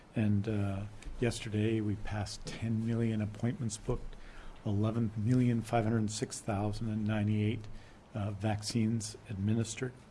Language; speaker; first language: English; native; English